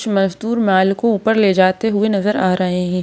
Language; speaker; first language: Hindi; native; Hindi